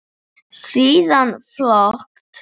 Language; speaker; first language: Icelandic; non-native, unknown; English